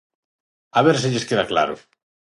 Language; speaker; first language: Galician; non-native, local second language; Spanish